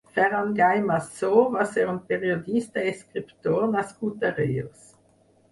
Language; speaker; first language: Catalan; non-native, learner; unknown